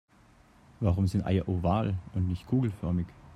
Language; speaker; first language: German; native; German